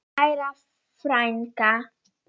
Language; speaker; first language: Icelandic; non-native, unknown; Polish